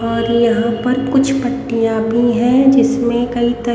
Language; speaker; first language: Hindi; native; Hindi